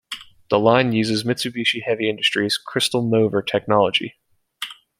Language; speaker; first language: English; native; English